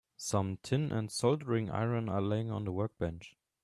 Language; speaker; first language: English; native; English